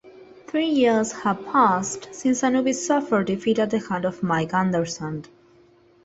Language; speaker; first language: English; non-native, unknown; Spanish